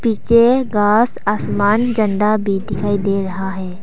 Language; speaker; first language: Hindi; non-native, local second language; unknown